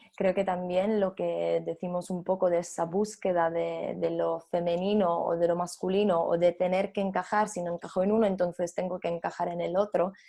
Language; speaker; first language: Spanish; non-native, fluent; Italian